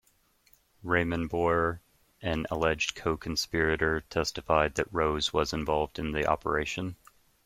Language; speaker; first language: English; native; English